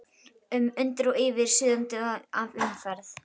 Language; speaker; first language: Icelandic; native; Icelandic